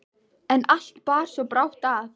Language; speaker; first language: Icelandic; native; Icelandic